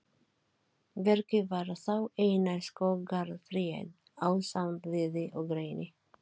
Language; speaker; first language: Icelandic; non-native, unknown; Filipino